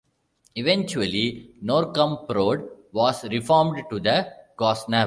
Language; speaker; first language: English; non-native, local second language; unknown